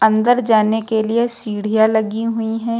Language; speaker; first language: Hindi; native; Hindi